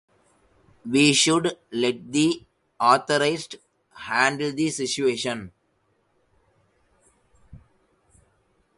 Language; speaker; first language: English; non-native, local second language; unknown